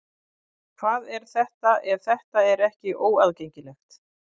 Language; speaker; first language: Icelandic; native; Icelandic